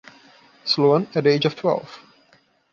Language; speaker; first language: English; non-native, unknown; Portuguese